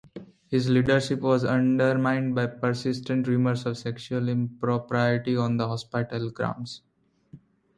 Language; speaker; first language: English; non-native, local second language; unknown